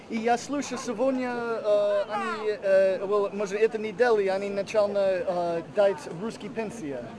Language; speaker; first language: Russian; non-native, learner; English